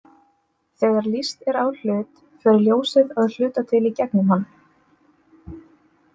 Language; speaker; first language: Icelandic; native; Icelandic